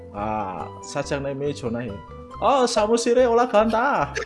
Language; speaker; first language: Korean; non-native, learner; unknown